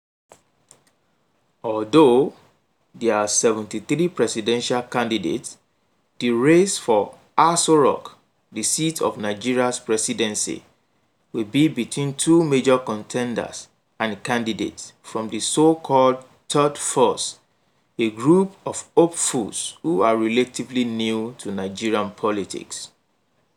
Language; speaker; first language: English; non-native, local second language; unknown